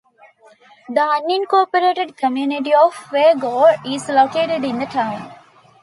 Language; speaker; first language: English; non-native, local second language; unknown